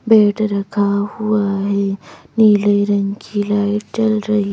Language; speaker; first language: Hindi; native; Hindi